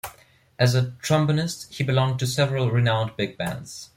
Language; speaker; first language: English; non-native, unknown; German